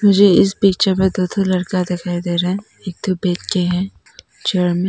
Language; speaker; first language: Hindi; non-native, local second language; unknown